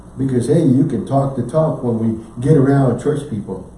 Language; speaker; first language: English; native; English